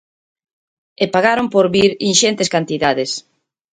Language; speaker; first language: Galician; native; Galician